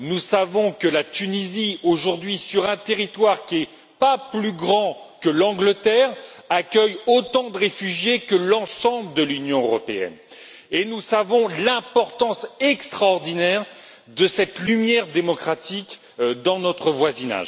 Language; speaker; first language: French; native; French